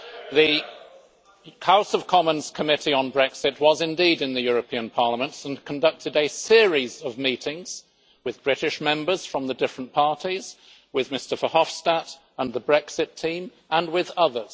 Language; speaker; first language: English; native; English